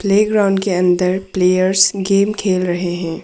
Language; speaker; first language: Hindi; non-native, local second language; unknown